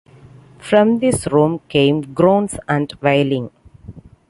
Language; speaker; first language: English; non-native, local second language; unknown